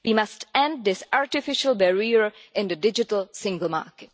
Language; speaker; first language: English; non-native, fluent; Czech